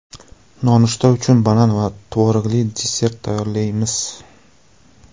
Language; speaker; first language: Uzbek; non-native, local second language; Russian